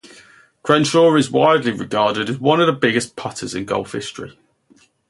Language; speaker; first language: English; native; English